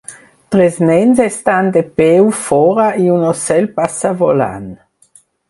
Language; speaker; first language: Catalan; non-native, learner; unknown